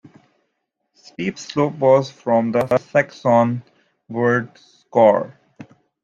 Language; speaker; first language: English; native; English